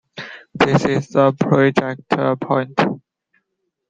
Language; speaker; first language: English; non-native, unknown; Chinese